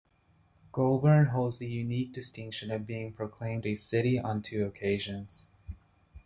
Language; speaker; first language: English; native; English